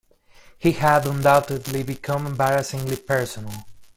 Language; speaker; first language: English; non-native, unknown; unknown